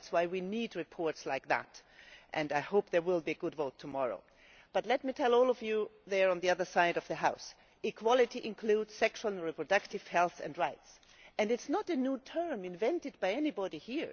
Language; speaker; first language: English; non-native, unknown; German